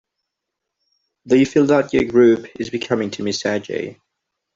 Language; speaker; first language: English; non-native, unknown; Catalan